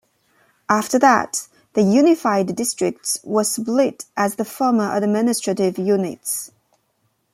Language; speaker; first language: English; non-native, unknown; Chinese